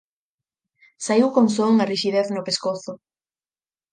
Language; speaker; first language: Galician; native; Galician